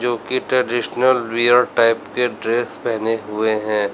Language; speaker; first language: Hindi; native; Hindi